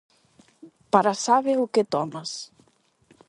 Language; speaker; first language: Galician; non-native, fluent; Spanish